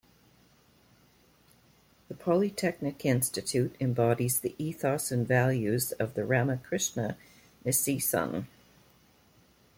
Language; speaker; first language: English; native; English